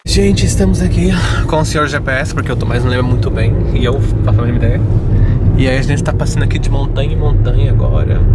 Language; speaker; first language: Portuguese; native; Portuguese